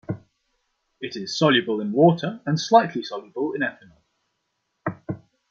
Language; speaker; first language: English; non-native, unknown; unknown